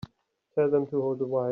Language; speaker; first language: English; native; English